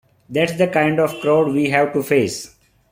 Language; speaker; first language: English; non-native, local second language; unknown